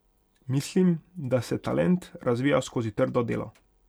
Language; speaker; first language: Slovenian; non-native, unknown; Hungarian